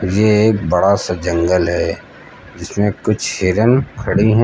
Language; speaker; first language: Hindi; native; Hindi